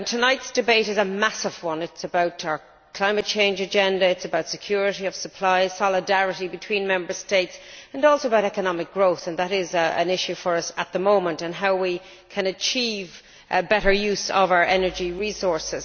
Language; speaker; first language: English; native; English